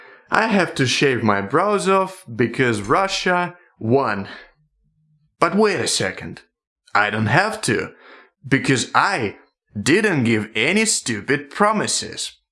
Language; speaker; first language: English; non-native, fluent; Russian